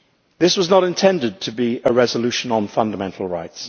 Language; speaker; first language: English; native; English